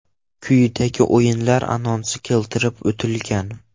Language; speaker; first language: Uzbek; non-native, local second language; Russian